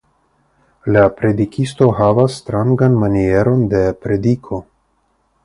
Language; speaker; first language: Esperanto; non-native, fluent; Russian